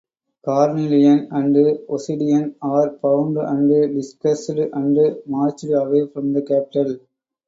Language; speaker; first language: English; non-native, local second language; Tamil